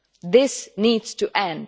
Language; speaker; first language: English; non-native, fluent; Czech